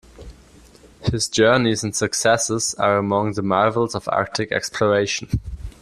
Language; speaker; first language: English; non-native, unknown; German